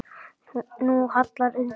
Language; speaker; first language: Icelandic; native; Icelandic